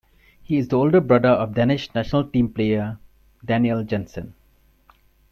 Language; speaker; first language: English; non-native, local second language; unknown